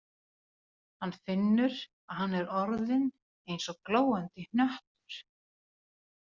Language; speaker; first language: Icelandic; non-native, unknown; Finnish